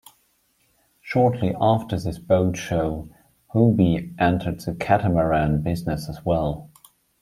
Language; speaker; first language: English; non-native, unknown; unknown